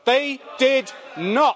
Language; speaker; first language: English; native; English